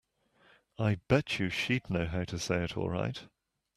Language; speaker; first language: English; native; English